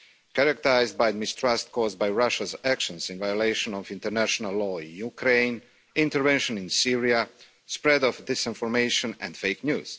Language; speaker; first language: English; non-native, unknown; Croatian